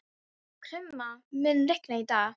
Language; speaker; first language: Icelandic; non-native, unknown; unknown